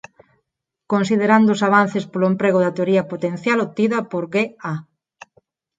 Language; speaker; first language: Galician; non-native, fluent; Spanish